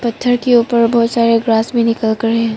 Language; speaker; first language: Hindi; non-native, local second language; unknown